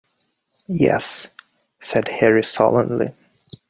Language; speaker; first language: English; native; English